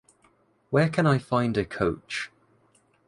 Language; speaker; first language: English; native; English